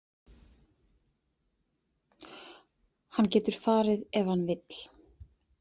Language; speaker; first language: Icelandic; native; Icelandic